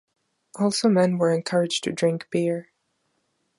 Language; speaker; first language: English; non-native, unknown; German